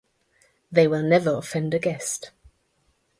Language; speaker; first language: English; non-native, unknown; German